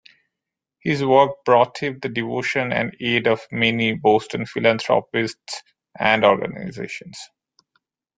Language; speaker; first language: English; non-native, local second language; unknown